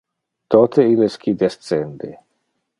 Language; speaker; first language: Interlingua; non-native, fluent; Dutch